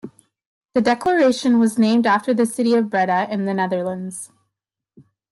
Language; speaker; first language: English; native; English